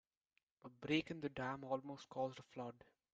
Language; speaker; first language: English; non-native, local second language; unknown